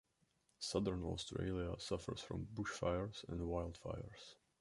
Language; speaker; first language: English; non-native, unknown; Czech